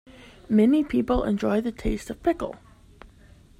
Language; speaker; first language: English; native; English